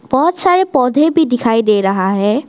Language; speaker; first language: Hindi; non-native, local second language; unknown